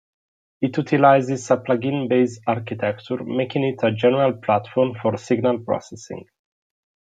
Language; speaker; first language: English; non-native, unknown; Italian